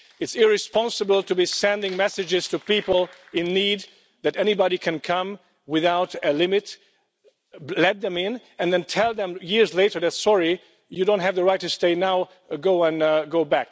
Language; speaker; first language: English; non-native, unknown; Hungarian